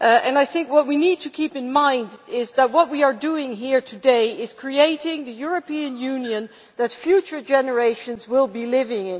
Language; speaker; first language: English; non-native, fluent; Dutch